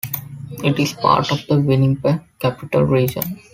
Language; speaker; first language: English; non-native, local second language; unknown